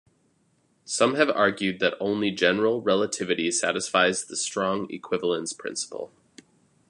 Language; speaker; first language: English; native; English